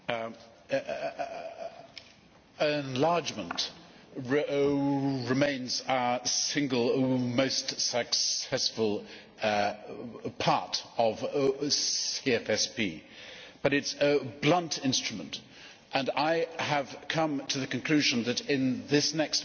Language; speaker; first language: English; native; English